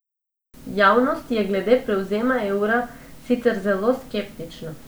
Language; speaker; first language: Slovenian; non-native, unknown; Macedonian